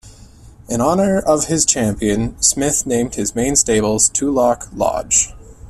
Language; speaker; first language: English; native; English